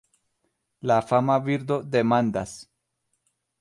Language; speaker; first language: Esperanto; non-native, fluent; Spanish